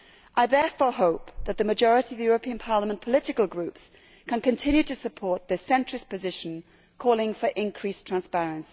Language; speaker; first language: English; native; English